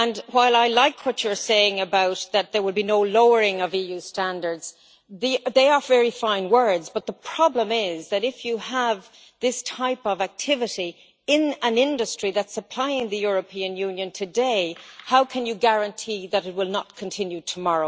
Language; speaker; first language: English; native; English